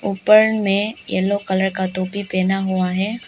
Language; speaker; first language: Hindi; non-native, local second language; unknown